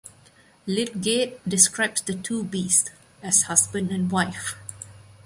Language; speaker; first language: English; non-native, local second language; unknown